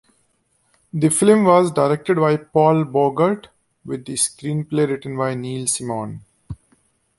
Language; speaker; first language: English; non-native, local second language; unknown